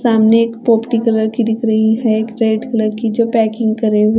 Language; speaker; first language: Hindi; non-native, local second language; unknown